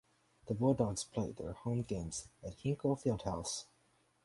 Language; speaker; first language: English; native; English